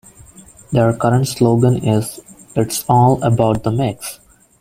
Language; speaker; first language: English; non-native, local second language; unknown